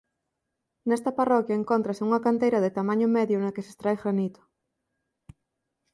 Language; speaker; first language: Galician; native; Galician